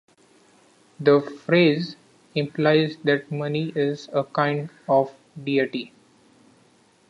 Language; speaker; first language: English; non-native, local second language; Marathi